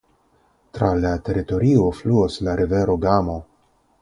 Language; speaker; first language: Esperanto; non-native, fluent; Russian